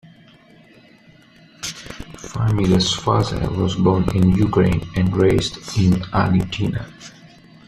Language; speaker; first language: English; non-native, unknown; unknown